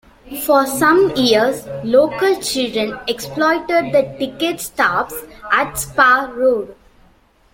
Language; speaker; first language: English; non-native, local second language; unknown